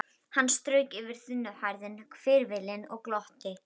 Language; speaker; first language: Icelandic; native; Icelandic